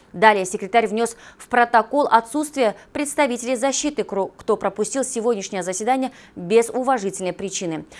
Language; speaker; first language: Russian; non-native, local second language; Kyrgyz